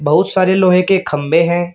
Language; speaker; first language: Hindi; native; Hindi